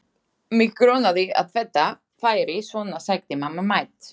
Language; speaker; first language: Icelandic; non-native, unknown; Slovak